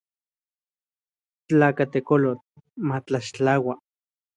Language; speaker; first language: Central Puebla Nahuatl; native; Central Puebla Nahuatl